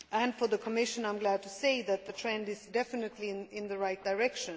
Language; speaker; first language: English; non-native, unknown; Swedish